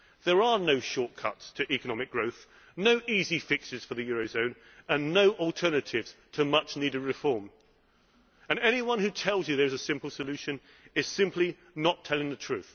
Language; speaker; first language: English; native; English